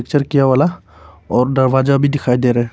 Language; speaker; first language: Hindi; non-native, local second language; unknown